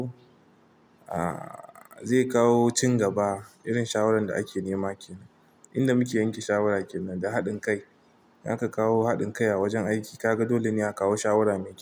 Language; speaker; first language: Hausa; non-native, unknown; Igbo